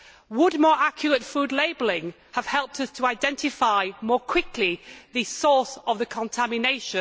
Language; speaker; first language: English; native; English